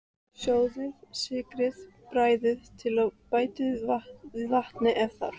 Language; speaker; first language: Icelandic; native; Icelandic